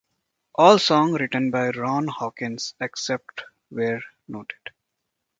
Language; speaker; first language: English; non-native, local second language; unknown